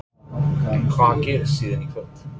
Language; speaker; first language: Icelandic; non-native, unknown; English